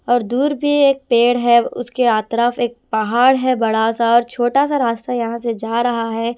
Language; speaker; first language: Hindi; non-native, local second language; Punjabi